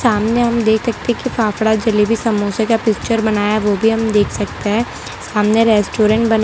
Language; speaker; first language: Hindi; non-native, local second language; Gujarati